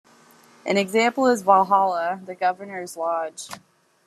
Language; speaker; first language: English; native; English